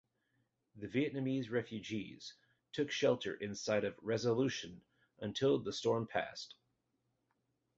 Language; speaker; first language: English; native; English